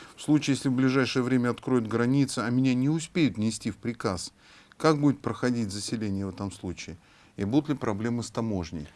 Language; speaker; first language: Russian; native; Russian